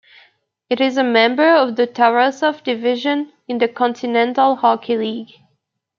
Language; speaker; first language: English; native; English